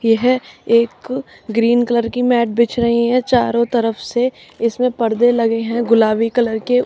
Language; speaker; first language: Hindi; native; Hindi